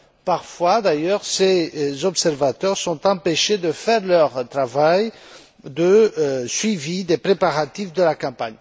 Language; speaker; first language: French; non-native, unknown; Romanian